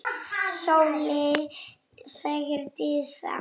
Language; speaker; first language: Icelandic; non-native, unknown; Polish